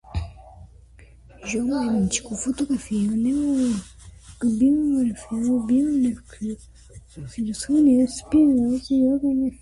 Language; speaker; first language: Portuguese; native; Portuguese